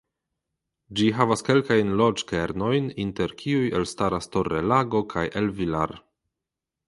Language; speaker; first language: Esperanto; non-native, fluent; Polish